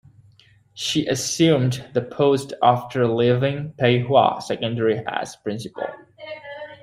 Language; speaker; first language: English; native; English